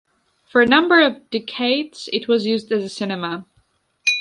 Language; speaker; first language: English; non-native, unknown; Georgian